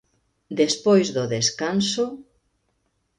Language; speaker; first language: Galician; native; Galician